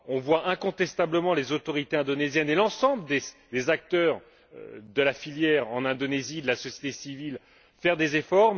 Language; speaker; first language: French; native; French